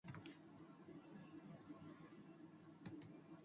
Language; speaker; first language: English; non-native, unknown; Japanese